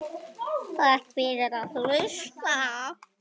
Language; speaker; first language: Icelandic; native; Icelandic